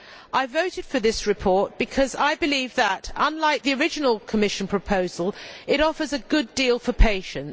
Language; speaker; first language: English; native; English